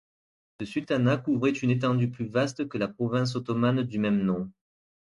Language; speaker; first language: French; native; French